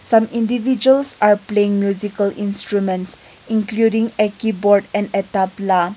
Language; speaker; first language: English; non-native, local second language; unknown